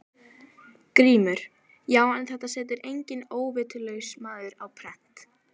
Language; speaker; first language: Icelandic; native; Icelandic